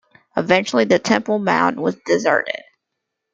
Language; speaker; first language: English; native; English